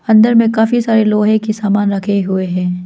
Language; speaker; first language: Hindi; non-native, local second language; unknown